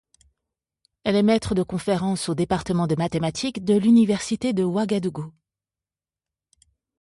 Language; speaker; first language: French; native; French